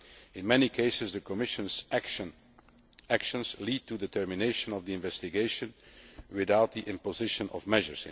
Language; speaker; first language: English; non-native, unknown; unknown